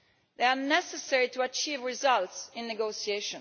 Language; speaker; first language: English; non-native, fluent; Italian